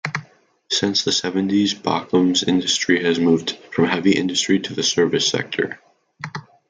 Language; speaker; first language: English; native; English